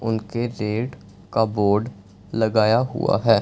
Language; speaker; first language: Hindi; non-native, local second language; Punjabi